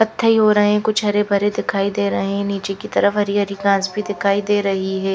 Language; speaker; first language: Hindi; non-native, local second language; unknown